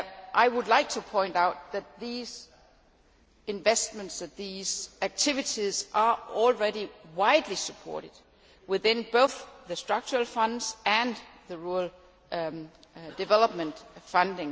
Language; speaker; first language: English; non-native, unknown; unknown